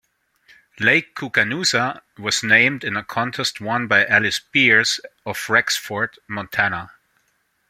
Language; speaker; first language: English; non-native, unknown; German